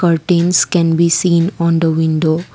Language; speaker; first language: English; non-native, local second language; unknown